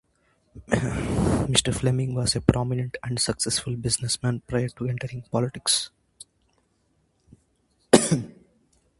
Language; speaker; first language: English; non-native, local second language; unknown